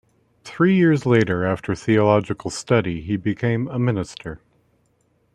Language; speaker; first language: English; native; English